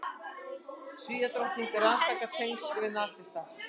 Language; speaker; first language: Icelandic; native; Icelandic